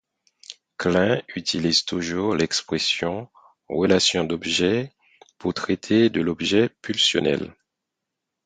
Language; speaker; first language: French; non-native, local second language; Haitian Creole